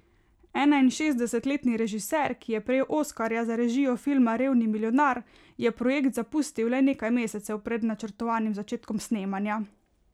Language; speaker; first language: Slovenian; native; Slovenian